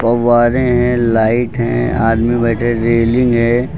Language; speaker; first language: Hindi; native; Hindi